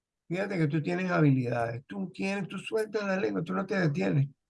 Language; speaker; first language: Spanish; native; Spanish